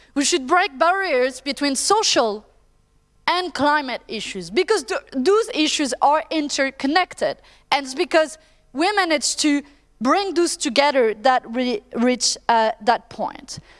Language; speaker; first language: English; non-native, fluent; French